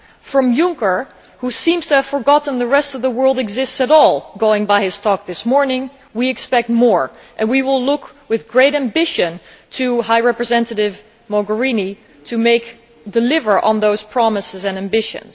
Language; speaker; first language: English; non-native, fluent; Dutch